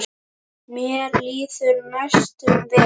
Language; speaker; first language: Icelandic; native; Icelandic